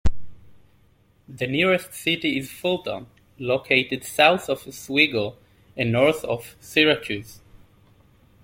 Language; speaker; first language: English; native; English